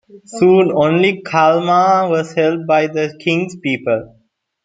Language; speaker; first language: English; non-native, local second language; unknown